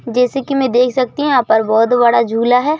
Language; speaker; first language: Hindi; native; Hindi